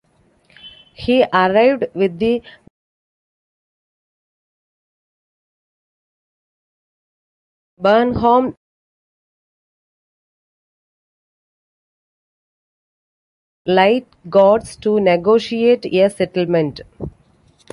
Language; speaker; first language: English; non-native, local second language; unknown